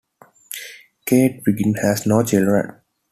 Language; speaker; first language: English; non-native, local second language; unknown